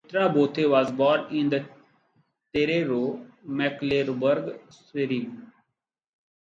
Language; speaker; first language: English; non-native, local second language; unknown